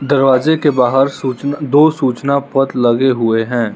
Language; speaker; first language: Hindi; non-native, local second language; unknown